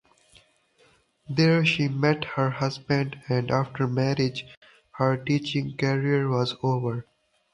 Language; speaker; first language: English; non-native, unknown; Saraiki